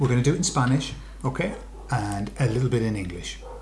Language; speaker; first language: English; native; English